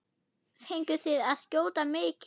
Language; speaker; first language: Icelandic; non-native, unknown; German